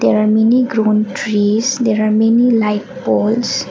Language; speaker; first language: English; non-native, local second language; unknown